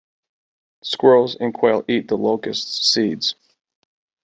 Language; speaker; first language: English; native; English